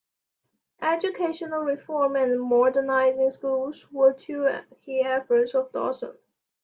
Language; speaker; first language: English; non-native, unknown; Chinese